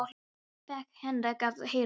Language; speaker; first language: Icelandic; non-native, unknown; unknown